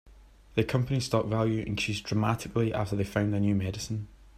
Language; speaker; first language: English; native; English